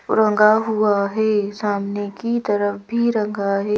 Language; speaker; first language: Hindi; native; Hindi